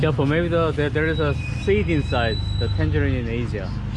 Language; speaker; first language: English; non-native, fluent; Korean